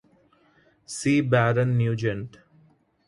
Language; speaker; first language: English; non-native, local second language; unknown